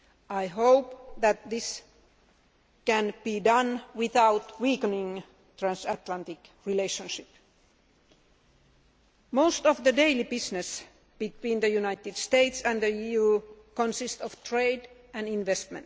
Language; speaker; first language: English; non-native, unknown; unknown